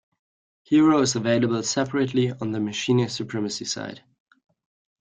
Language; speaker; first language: English; non-native, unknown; German